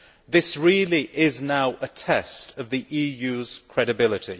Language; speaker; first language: English; native; English